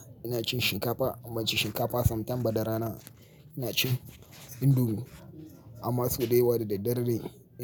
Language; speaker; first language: Hausa; native; Hausa